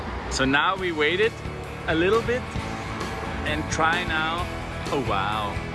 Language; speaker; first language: English; non-native, fluent; German